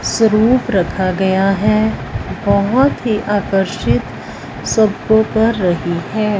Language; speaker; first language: Hindi; non-native, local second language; Punjabi